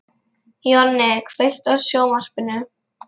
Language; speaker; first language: Icelandic; non-native, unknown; Lithuanian